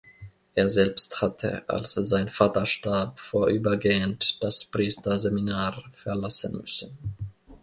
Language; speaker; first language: German; non-native, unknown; Finnish